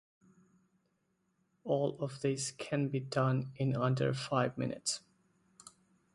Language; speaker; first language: English; non-native, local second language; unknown